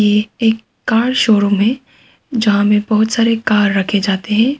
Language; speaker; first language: Hindi; non-native, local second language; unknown